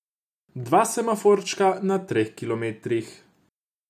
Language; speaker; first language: Slovenian; non-native, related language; Croatian